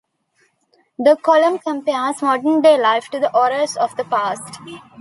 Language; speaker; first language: English; non-native, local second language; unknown